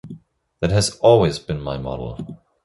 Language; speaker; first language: English; non-native, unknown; German